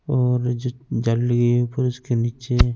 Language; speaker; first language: Hindi; non-native, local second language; Punjabi